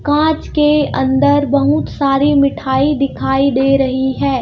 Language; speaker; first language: Hindi; native; Hindi